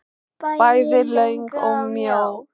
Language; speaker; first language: Icelandic; non-native, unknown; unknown